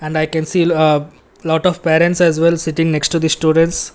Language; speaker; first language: English; non-native, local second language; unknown